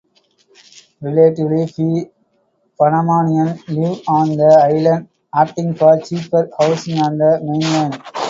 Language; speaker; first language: English; non-native, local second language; Tamil